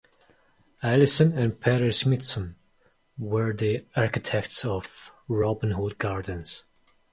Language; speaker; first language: English; non-native, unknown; Mongolian